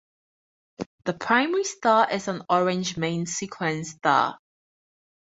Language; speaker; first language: English; native; English